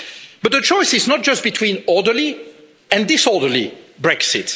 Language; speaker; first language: English; non-native, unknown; French